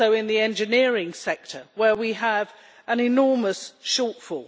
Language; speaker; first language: English; native; English